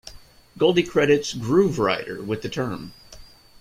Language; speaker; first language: English; native; English